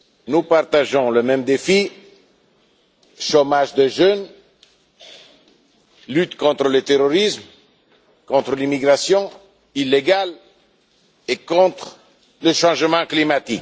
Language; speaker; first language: French; non-native, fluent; Italian